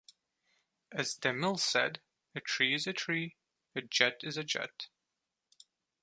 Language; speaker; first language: English; non-native, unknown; Turkish